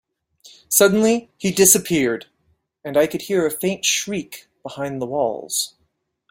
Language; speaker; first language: English; native; English